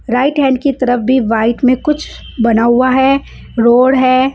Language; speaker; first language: Hindi; non-native, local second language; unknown